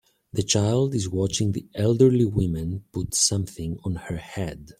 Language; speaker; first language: English; native; English